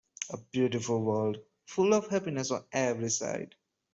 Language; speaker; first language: English; non-native, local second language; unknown